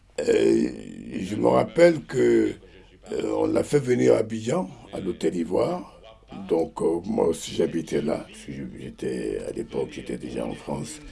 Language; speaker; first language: French; non-native, local second language; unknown